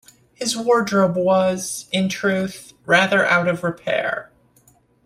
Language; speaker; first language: English; native; English